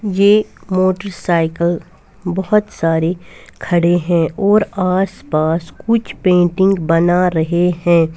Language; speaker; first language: Hindi; non-native, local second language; Punjabi